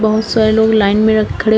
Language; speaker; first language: Hindi; native; Hindi